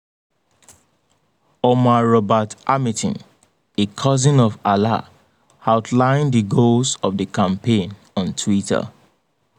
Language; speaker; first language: English; non-native, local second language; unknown